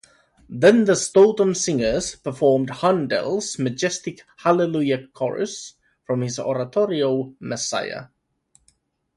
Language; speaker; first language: English; non-native, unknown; Finnish